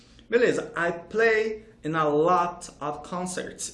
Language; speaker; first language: English; non-native, fluent; Portuguese